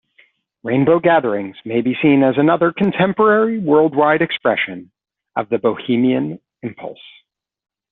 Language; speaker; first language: English; native; English